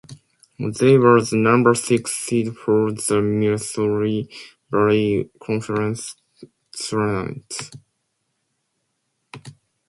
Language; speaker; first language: English; non-native, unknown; Japanese